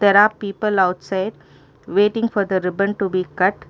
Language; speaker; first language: English; non-native, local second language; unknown